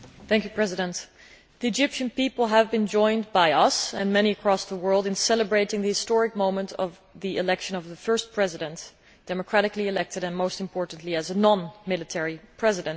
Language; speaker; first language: English; non-native, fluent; Dutch